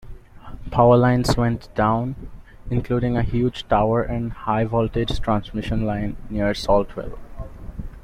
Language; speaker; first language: English; non-native, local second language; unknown